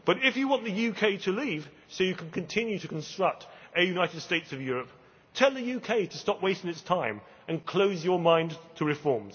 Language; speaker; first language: English; native; English